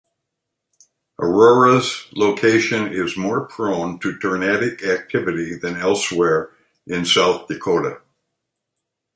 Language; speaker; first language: English; native; English